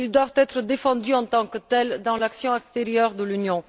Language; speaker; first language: French; non-native, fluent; Bulgarian